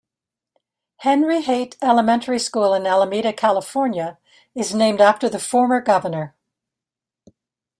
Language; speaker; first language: English; native; English